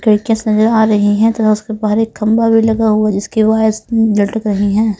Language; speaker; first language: Hindi; non-native, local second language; Punjabi